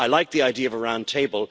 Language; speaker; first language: English; native; English